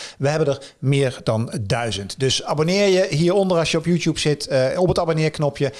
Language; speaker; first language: Dutch; native; Dutch